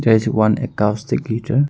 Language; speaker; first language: English; non-native, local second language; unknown